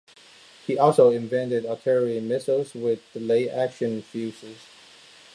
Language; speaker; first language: English; non-native, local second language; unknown